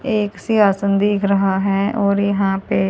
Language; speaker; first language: Hindi; native; Hindi